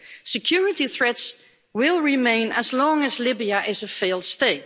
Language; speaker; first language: English; non-native, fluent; Dutch